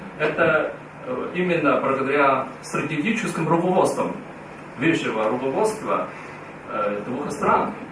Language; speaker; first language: Russian; non-native, fluent; Chinese